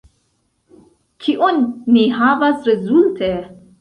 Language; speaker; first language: Esperanto; non-native, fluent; Central Kurdish